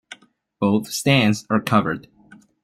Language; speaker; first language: English; non-native, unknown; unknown